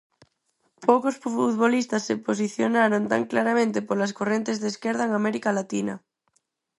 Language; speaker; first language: Galician; non-native, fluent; Spanish